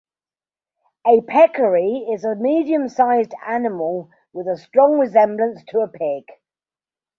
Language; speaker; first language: English; native; English